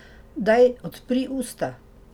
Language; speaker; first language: Slovenian; native; Slovenian